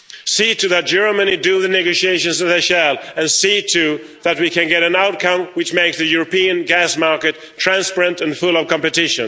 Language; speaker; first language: English; non-native, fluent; Swedish